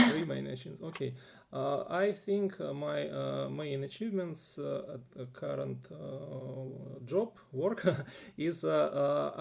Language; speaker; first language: English; non-native, learner; Russian